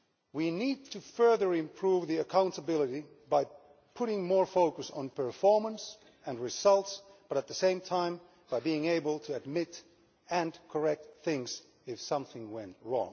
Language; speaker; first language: English; non-native, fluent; Finnish